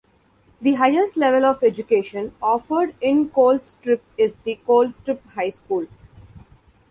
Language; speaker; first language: English; non-native, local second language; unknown